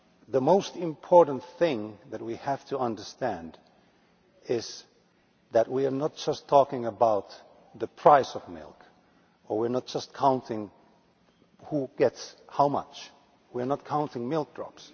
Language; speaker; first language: English; non-native, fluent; Finnish